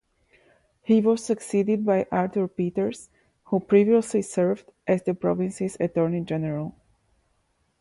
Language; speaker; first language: English; non-native, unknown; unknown